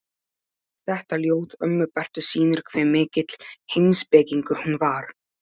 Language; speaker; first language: Icelandic; non-native, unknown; Polish